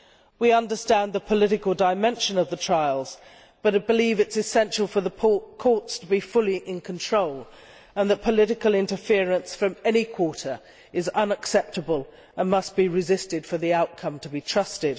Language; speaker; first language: English; native; English